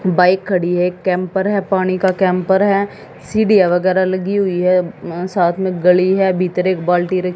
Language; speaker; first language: Hindi; native; Hindi